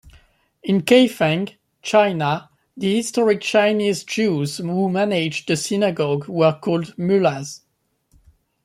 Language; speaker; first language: English; non-native, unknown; French